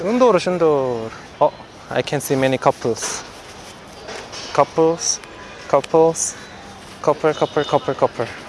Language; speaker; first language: English; non-native, fluent; Korean